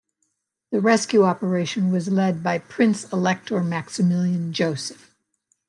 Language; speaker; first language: English; native; English